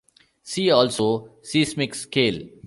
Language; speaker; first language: English; non-native, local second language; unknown